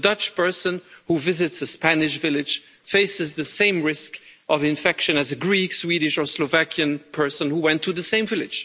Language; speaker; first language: English; non-native, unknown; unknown